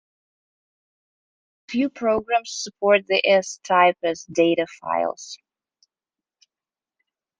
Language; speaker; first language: English; non-native, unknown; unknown